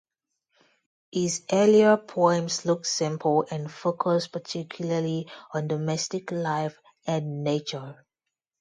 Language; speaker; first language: English; non-native, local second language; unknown